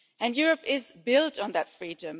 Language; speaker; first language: English; non-native, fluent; German